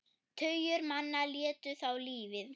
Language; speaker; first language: Icelandic; non-native, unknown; German